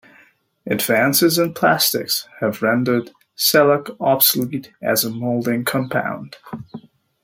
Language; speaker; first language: English; native; English